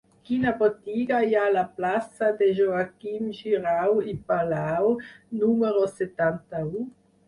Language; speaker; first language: Catalan; non-native, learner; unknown